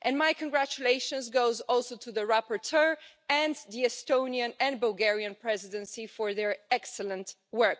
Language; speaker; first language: English; non-native, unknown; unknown